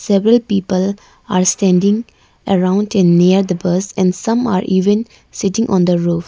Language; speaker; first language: English; non-native, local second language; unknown